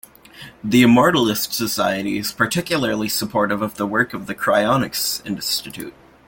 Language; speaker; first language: English; native; English